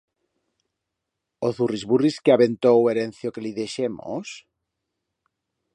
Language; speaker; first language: Aragonese; native; Aragonese